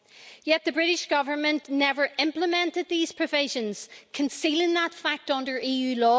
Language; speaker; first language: English; native; English